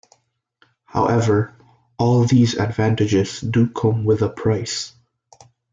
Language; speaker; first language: English; non-native, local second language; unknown